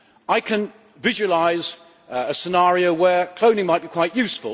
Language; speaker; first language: English; native; English